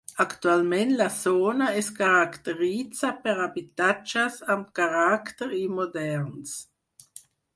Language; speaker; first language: Catalan; non-native, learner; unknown